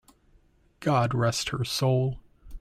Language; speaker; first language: English; native; English